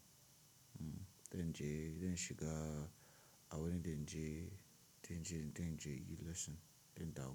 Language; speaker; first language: Hausa; non-native, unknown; Tiv